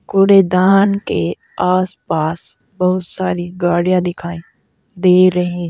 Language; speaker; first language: Hindi; native; Hindi